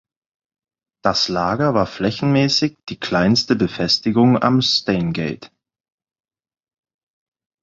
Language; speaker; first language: German; non-native, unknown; English